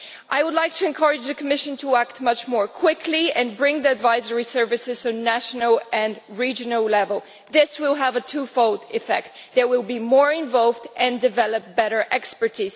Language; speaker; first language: English; non-native, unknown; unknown